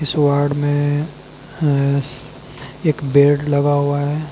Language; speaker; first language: Hindi; native; Hindi